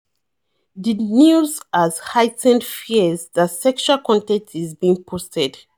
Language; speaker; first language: English; non-native, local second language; Yoruba